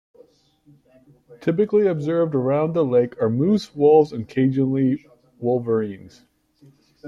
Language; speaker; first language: English; native; English